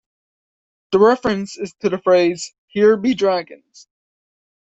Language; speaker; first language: English; native; English